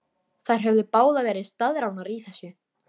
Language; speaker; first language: Icelandic; native; Icelandic